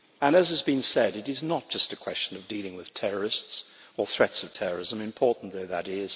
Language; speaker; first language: English; native; English